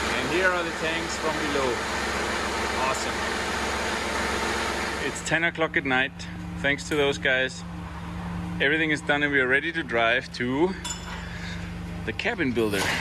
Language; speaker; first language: English; non-native, fluent; German